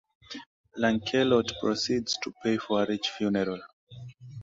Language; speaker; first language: English; non-native, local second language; Swahili